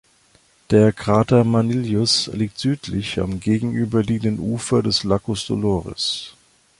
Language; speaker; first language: German; native; German